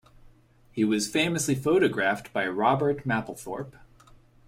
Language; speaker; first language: English; native; English